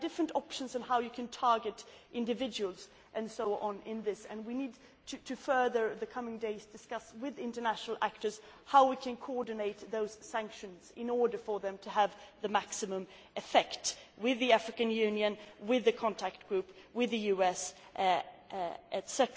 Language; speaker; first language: English; non-native, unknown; Swedish